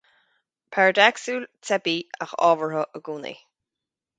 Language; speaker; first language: Irish; native; Irish